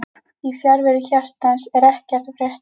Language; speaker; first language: Icelandic; native; Icelandic